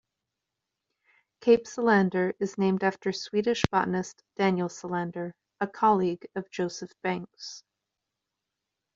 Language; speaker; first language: English; native; English